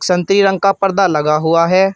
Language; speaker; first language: Hindi; native; Hindi